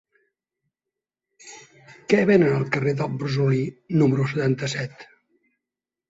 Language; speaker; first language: Catalan; native; Catalan